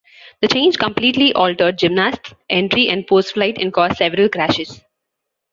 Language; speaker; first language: English; non-native, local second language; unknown